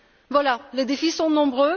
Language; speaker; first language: French; non-native, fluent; Bulgarian